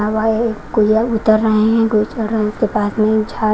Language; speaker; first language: Hindi; non-native, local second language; Punjabi